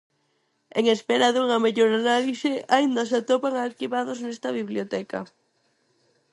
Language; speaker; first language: Galician; non-native, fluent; Spanish